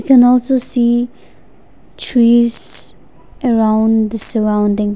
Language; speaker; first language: English; non-native, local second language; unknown